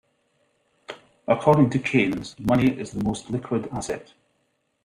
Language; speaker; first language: English; native; English